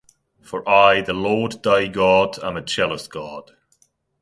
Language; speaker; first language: English; non-native, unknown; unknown